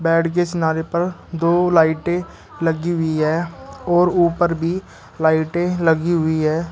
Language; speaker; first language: Hindi; native; Hindi